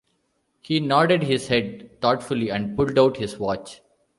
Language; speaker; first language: English; non-native, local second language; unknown